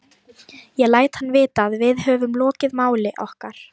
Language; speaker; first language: Icelandic; non-native, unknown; Lithuanian